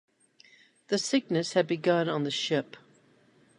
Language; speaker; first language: English; native; English